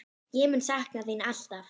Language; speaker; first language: Icelandic; non-native, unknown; German